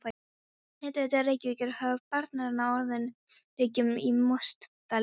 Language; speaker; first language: Icelandic; non-native, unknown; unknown